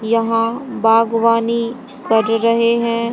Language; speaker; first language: Hindi; native; Hindi